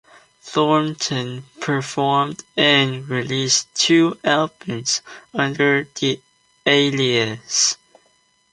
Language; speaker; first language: English; non-native, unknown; Chinese